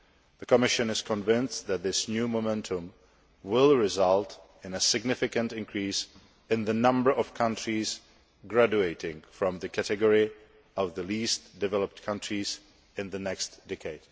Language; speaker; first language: English; non-native, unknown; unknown